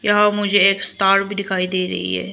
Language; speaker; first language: Hindi; non-native, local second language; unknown